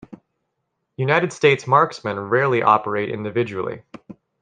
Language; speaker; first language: English; native; English